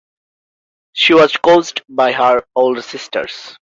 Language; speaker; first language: English; non-native, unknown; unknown